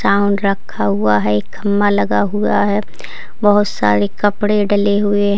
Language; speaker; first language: Hindi; native; Hindi